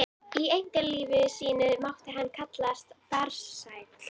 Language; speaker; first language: Icelandic; native; Icelandic